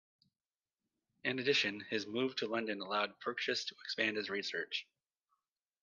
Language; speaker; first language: English; native; English